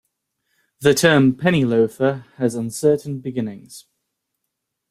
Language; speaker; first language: English; native; English